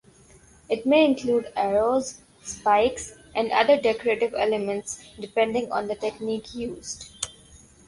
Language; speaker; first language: English; non-native, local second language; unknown